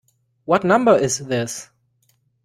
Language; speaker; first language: English; non-native, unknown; German